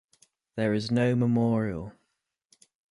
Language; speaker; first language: English; native; English